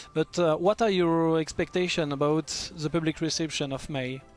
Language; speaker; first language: English; non-native, fluent; French